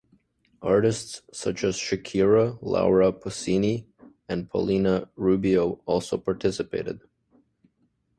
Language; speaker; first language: English; native; English